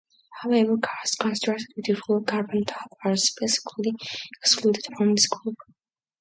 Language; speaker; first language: English; non-native, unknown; Mongolian